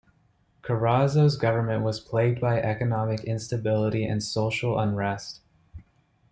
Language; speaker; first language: English; native; English